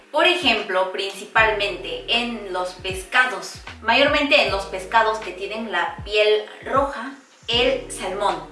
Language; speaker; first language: Spanish; non-native, fluent; Korean